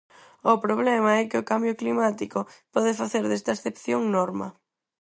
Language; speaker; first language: Galician; non-native, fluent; Spanish